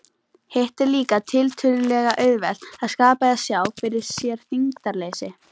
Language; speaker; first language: Icelandic; native; Icelandic